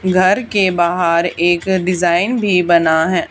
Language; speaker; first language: Hindi; native; Hindi